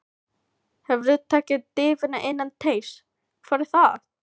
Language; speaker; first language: Icelandic; non-native, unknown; Filipino